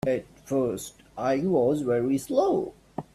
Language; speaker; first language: English; non-native, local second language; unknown